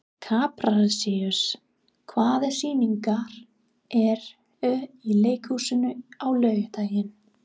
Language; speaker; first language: Icelandic; non-native, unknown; English